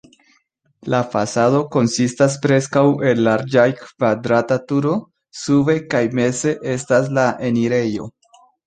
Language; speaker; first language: Esperanto; non-native, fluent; Spanish